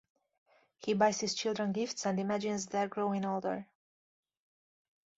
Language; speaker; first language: English; native; English